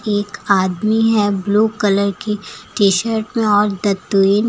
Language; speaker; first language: Hindi; native; Hindi